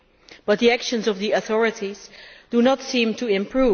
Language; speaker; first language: English; non-native, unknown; Dutch